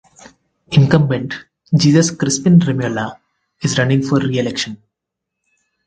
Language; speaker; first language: English; non-native, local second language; Telugu